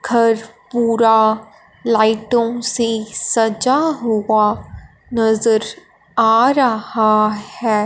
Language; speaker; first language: Hindi; non-native, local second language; Punjabi